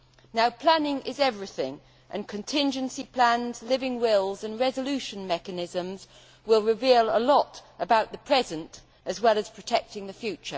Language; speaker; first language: English; native; English